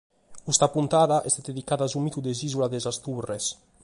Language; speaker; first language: Sardinian; native; Sardinian